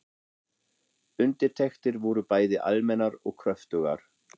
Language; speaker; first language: Icelandic; non-native, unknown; German